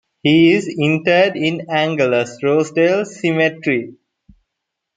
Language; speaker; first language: English; non-native, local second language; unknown